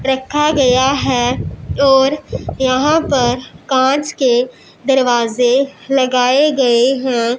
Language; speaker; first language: Hindi; non-native, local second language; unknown